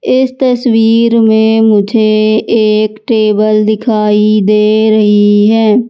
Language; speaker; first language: Hindi; native; Hindi